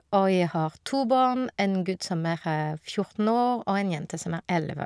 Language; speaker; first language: Norwegian; non-native, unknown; French